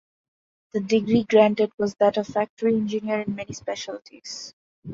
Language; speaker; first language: English; non-native, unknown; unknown